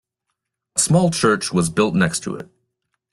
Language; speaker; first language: English; native; English